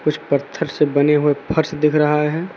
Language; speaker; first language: Hindi; native; Hindi